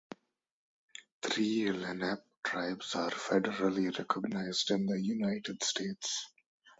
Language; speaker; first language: English; non-native, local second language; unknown